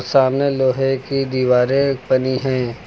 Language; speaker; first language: Hindi; native; Hindi